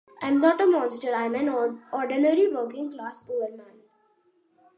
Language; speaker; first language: English; non-native, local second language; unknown